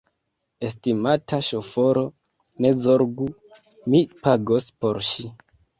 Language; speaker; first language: Esperanto; non-native, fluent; Kinyarwanda